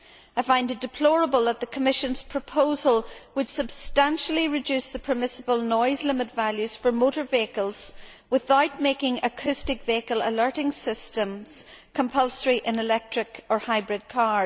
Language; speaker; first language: English; native; English